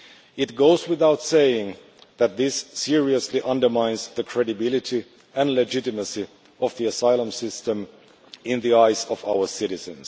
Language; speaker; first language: English; non-native, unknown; Finnish